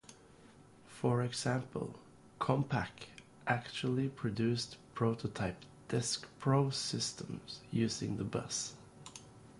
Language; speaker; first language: English; non-native, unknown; Norwegian